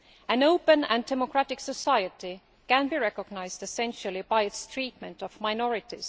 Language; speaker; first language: English; non-native, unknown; Estonian